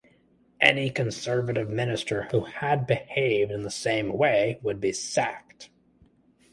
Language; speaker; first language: English; native; English